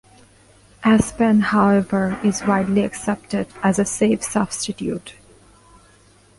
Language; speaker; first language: English; non-native, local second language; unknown